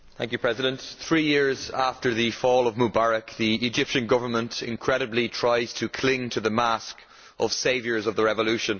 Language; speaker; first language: English; native; English